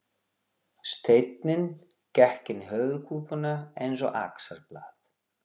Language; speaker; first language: Icelandic; non-native, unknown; Portuguese